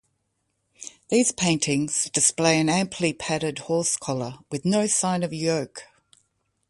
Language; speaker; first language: English; native; English